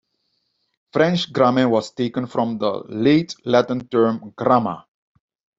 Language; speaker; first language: English; non-native, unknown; Dutch